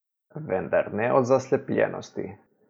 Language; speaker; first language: Slovenian; native; Slovenian